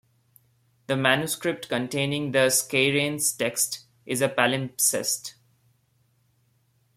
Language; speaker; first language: English; non-native, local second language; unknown